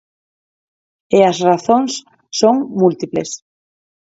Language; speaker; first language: Galician; non-native, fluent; Spanish